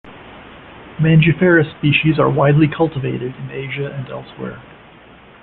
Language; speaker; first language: English; native; English